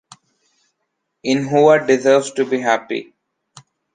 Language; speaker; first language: English; non-native, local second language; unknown